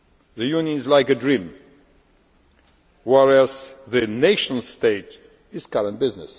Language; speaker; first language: English; non-native, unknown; Polish